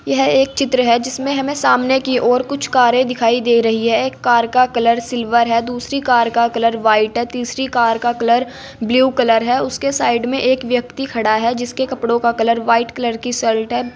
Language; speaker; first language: Hindi; native; Hindi